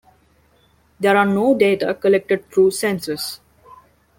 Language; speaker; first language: English; non-native, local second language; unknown